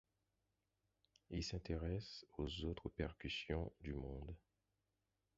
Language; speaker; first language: French; non-native, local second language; Haitian Creole